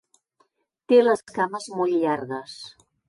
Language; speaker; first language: Catalan; native; Catalan